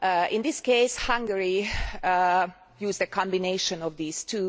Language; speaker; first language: English; non-native, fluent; Hungarian